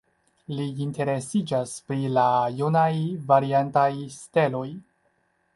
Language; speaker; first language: Esperanto; non-native, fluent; Chinese